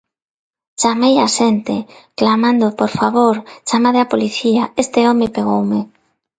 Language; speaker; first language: Galician; non-native, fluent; Spanish